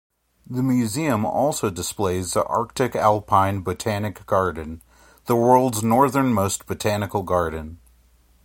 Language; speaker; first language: English; native; English